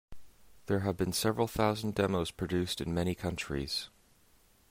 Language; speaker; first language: English; native; English